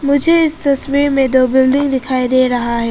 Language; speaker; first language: Hindi; non-native, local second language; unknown